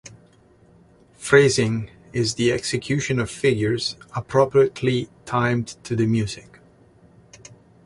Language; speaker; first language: English; native; English